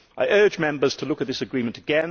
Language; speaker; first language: English; native; English